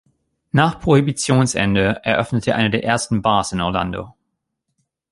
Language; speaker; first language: German; native; German